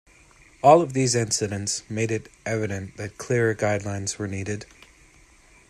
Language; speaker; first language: English; native; English